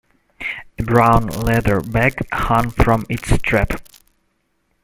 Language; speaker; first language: English; non-native, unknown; Russian